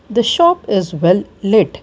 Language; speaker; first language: English; non-native, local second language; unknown